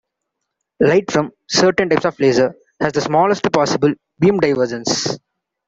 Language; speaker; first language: English; non-native, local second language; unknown